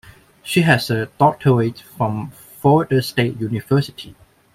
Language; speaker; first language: English; non-native, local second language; Cantonese